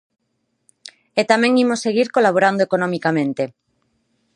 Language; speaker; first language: Galician; non-native, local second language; Spanish